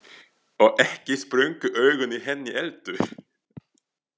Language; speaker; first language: Icelandic; non-native, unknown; French